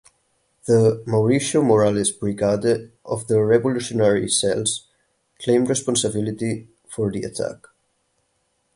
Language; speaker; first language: English; non-native, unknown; Catalan